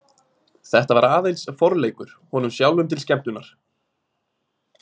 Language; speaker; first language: Icelandic; native; Icelandic